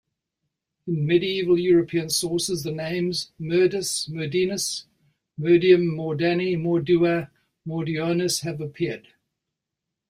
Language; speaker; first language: English; native; English